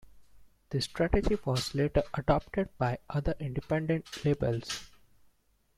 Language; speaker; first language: English; non-native, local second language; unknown